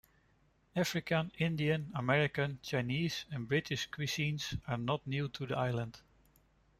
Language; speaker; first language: English; non-native, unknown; Dutch